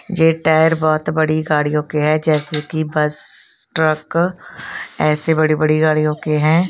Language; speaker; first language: Hindi; non-native, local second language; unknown